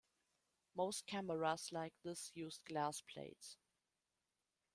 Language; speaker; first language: English; non-native, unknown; German